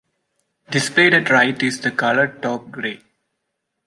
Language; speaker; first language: English; non-native, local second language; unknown